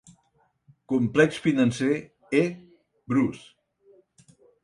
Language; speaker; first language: Catalan; non-native, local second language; Spanish